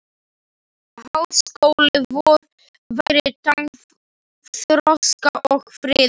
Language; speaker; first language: Icelandic; non-native, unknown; Slovak